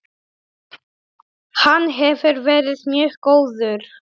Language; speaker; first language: Icelandic; non-native, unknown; Polish